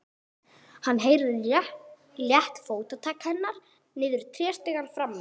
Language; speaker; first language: Icelandic; non-native, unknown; English